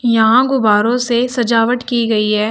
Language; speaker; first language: Hindi; native; Hindi